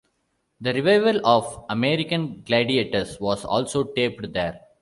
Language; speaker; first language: English; non-native, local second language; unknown